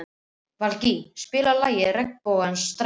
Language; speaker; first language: Icelandic; native; Icelandic